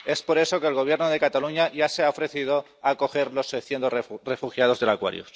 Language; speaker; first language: Spanish; non-native, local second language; Catalan